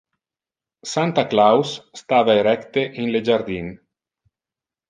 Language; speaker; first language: Interlingua; non-native, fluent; Italian